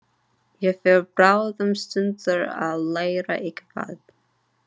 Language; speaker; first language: Icelandic; non-native, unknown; English